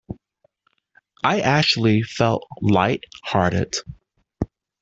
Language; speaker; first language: English; native; English